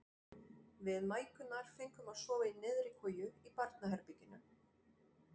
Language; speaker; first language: Icelandic; non-native, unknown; French